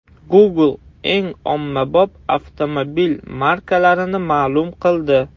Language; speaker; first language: Uzbek; non-native, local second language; Russian